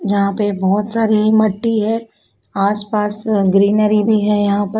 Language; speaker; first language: Hindi; native; Hindi